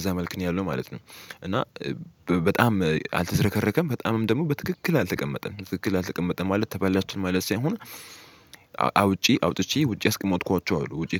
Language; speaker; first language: Amharic; native; Amharic